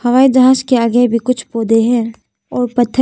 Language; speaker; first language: Hindi; non-native, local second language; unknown